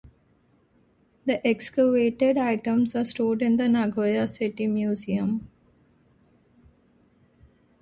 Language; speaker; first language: English; non-native, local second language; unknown